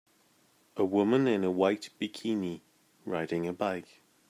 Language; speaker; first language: English; native; English